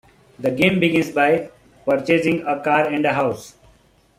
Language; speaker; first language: English; non-native, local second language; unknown